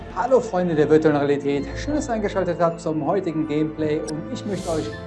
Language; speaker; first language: German; native; German